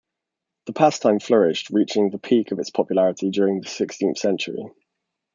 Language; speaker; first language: English; native; English